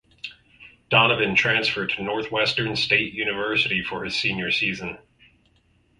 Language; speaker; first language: English; native; English